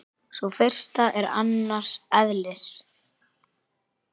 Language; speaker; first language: Icelandic; native; Icelandic